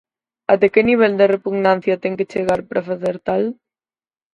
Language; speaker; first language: Galician; native; Galician